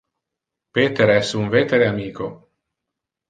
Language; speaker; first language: Interlingua; non-native, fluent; Italian